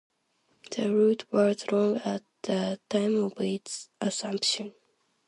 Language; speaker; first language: English; non-native, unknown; Japanese